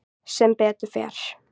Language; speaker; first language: Icelandic; native; Icelandic